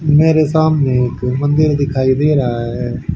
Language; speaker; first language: Hindi; native; Hindi